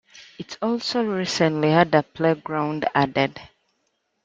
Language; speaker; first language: English; native; English